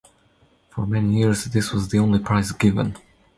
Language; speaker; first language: English; non-native, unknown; Croatian